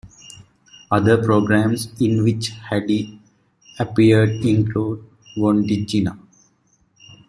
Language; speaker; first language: English; native; English